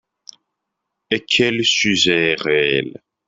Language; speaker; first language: French; non-native, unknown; English